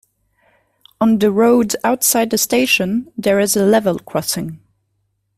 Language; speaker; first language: English; non-native, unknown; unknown